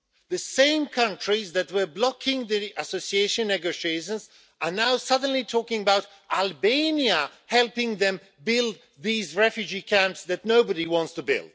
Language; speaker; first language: English; non-native, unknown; Swedish